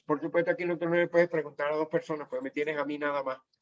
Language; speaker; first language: Spanish; native; Spanish